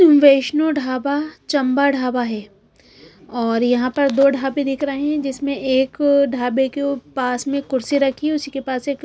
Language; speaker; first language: Hindi; non-native, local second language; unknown